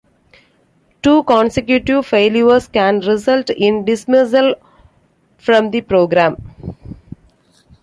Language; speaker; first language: English; non-native, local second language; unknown